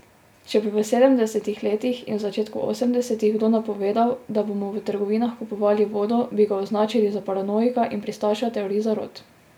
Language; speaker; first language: Slovenian; native; Slovenian